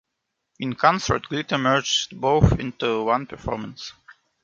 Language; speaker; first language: English; non-native, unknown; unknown